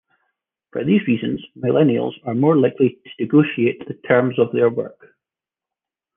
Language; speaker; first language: English; native; English